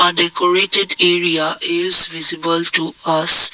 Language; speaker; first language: English; non-native, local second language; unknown